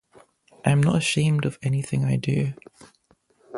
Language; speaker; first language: English; native; English